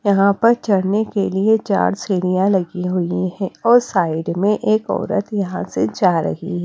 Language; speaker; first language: Hindi; non-native, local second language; Punjabi